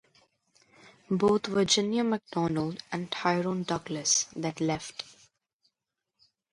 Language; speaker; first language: English; non-native, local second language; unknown